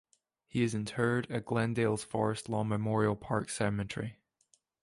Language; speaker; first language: English; native; English